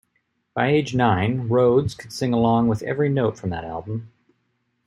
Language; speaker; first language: English; native; English